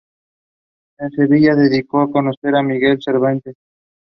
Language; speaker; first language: English; non-native, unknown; Spanish